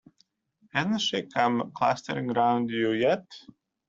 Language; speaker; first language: English; native; English